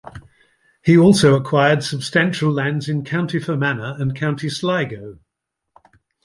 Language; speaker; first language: English; native; English